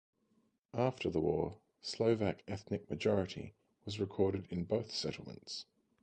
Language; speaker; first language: English; native; English